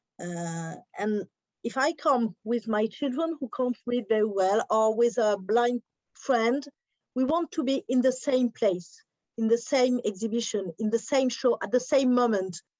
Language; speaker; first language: English; non-native, learner; French